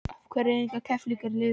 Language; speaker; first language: Icelandic; non-native, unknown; Polish